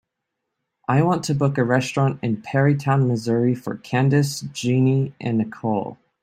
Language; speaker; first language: English; native; English